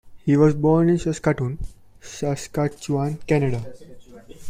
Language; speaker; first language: English; non-native, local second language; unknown